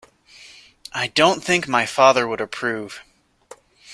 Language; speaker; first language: English; native; English